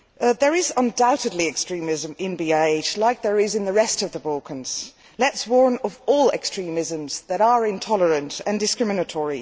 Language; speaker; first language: English; non-native, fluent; Dutch